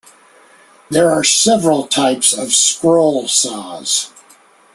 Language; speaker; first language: English; native; English